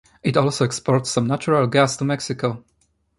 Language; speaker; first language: English; non-native, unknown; Polish